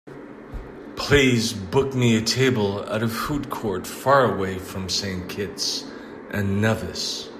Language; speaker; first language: English; native; English